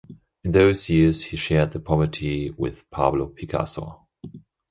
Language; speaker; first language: English; non-native, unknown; German